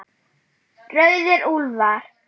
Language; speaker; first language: Icelandic; non-native, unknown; German